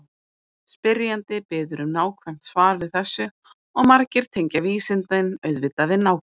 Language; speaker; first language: Icelandic; native; Icelandic